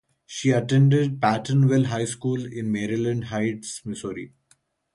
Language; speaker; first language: English; non-native, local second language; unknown